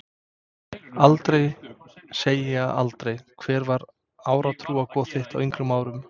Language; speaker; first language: Icelandic; non-native, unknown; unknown